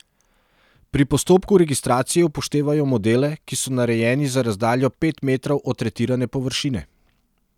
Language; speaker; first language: Slovenian; non-native, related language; Serbian